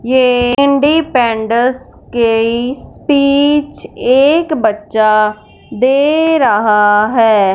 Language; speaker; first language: Hindi; non-native, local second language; Punjabi